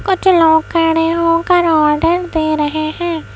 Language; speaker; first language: Hindi; native; Hindi